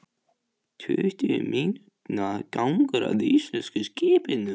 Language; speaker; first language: Icelandic; non-native, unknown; Polish